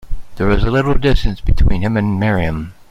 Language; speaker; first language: English; native; English